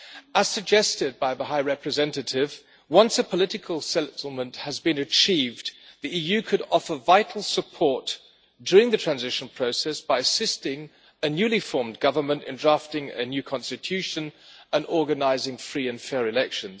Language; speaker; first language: English; non-native, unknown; German